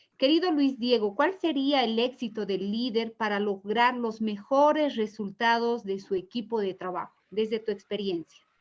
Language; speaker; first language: Spanish; native; Spanish